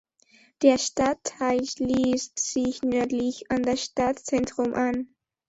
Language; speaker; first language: German; non-native, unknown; Spanish